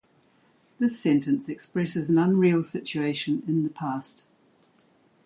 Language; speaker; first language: English; native; English